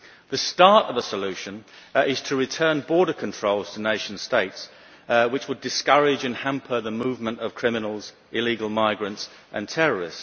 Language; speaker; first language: English; native; English